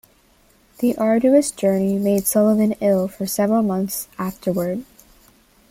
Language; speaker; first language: English; native; English